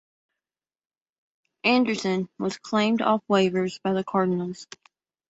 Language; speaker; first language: English; native; English